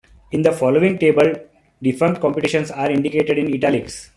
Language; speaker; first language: English; non-native, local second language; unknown